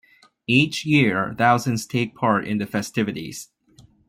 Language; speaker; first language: English; non-native, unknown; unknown